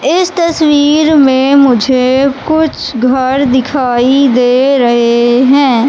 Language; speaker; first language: Hindi; native; Hindi